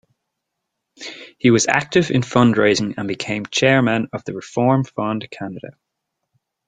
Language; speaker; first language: English; native; English